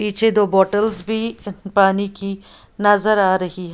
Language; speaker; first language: Hindi; native; Hindi